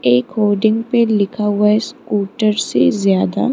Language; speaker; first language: Hindi; non-native, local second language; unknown